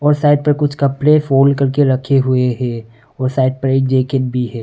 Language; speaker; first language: Hindi; non-native, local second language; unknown